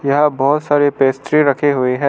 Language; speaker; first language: Hindi; non-native, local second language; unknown